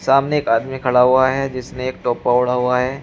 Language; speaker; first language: Hindi; native; Hindi